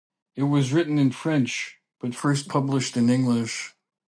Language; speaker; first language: English; native; English